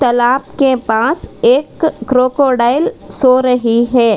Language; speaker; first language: Hindi; non-native, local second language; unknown